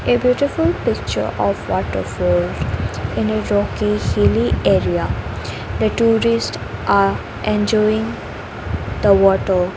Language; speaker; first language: English; non-native, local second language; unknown